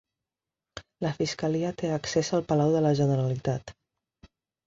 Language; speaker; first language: Catalan; non-native, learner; Spanish